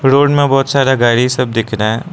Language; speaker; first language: Hindi; non-native, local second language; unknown